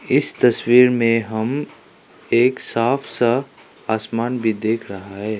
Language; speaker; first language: Hindi; non-native, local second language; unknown